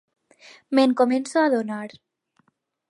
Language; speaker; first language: Catalan; non-native, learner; Spanish